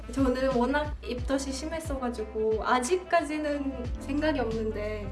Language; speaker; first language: Korean; non-native, fluent; Japanese